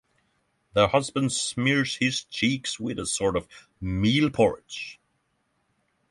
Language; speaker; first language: English; non-native, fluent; Norwegian